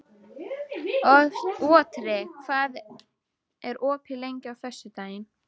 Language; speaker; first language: Icelandic; native; Icelandic